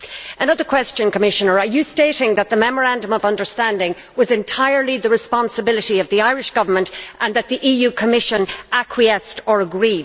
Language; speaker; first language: English; native; English